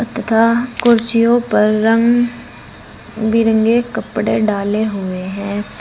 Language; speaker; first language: Hindi; native; Hindi